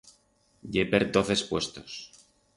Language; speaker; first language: Aragonese; non-native, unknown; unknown